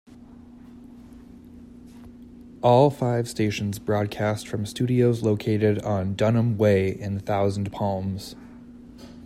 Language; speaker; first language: English; native; English